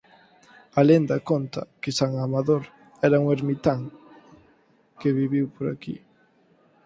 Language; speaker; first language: Galician; native; Galician